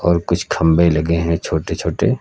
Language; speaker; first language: Hindi; native; Hindi